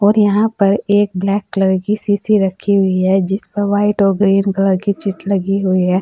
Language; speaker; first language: Hindi; native; Hindi